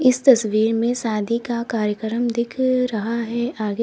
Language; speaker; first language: Hindi; native; Hindi